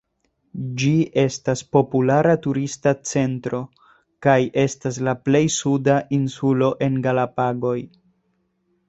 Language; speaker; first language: Esperanto; non-native, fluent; Spanish